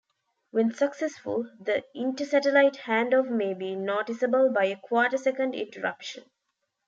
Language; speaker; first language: English; non-native, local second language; Tamil